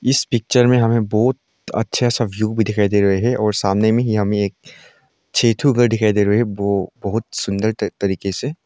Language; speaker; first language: Hindi; non-native, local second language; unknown